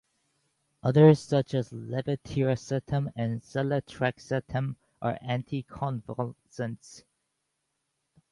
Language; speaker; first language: English; native; English